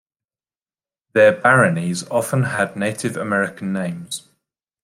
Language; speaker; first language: English; native; English